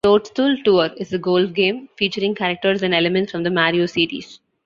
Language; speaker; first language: English; non-native, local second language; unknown